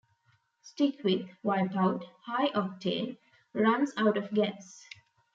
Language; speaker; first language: English; non-native, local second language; Tamil